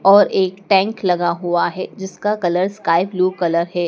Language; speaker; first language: Hindi; native; Hindi